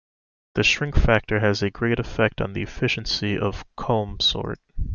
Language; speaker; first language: English; native; English